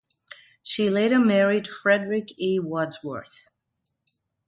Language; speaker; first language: English; non-native, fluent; German